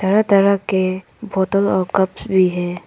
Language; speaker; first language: Hindi; non-native, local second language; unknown